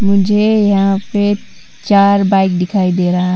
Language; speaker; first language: Hindi; non-native, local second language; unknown